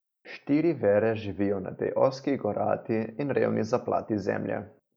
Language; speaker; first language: Slovenian; native; Slovenian